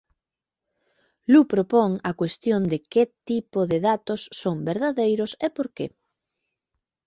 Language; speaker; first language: Galician; native; Galician